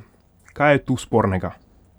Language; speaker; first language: Slovenian; non-native, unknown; Hungarian